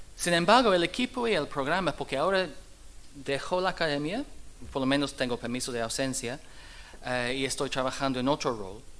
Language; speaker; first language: Spanish; non-native, fluent; English